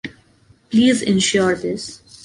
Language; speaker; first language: English; non-native, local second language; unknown